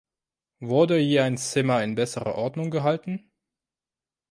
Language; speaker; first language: German; non-native, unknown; French